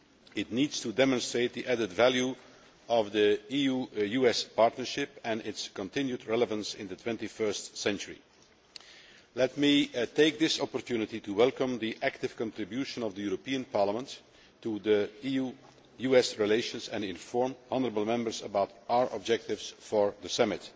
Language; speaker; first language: English; non-native, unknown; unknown